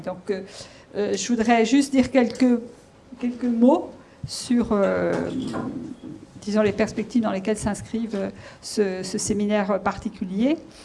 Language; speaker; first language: French; native; French